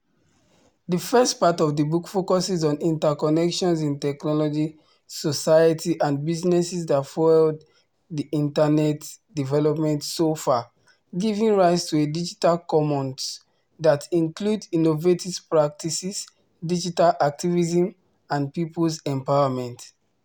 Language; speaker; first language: English; non-native, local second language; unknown